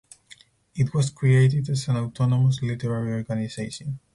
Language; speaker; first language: English; non-native, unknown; Spanish